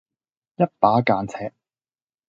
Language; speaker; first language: Cantonese; native; Cantonese